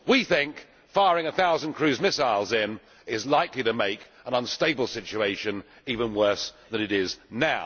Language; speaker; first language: English; native; English